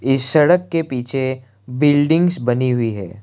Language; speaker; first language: Hindi; non-native, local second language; Assamese